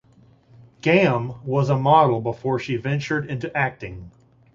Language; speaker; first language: English; native; English